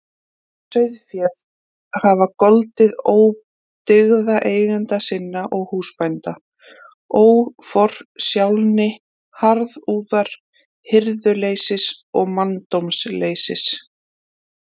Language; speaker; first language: Icelandic; native; Icelandic